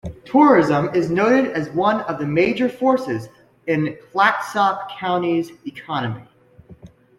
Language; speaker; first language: English; native; English